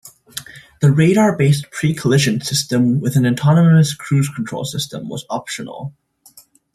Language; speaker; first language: English; native; English